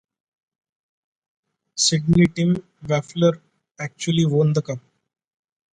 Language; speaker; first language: English; non-native, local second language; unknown